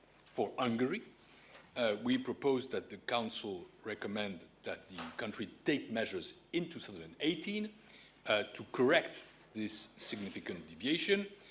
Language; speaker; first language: English; non-native, fluent; French